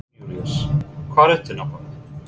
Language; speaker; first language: Icelandic; non-native, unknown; English